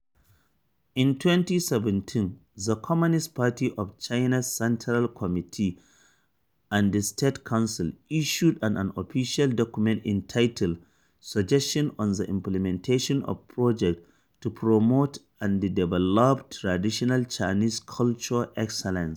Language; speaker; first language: English; non-native, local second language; Hausa